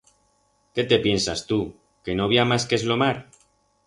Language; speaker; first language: Aragonese; non-native, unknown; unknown